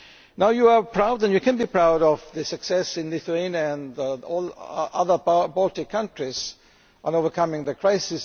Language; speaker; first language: English; non-native, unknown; German